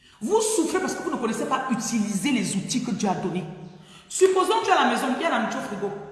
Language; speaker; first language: French; non-native, local second language; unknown